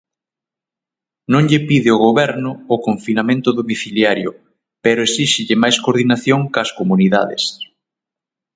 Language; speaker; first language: Galician; native; Galician